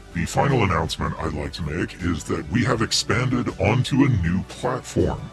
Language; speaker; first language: English; native; English